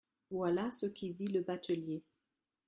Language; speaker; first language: French; non-native, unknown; German